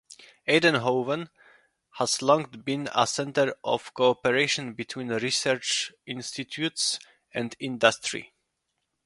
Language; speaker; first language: English; non-native, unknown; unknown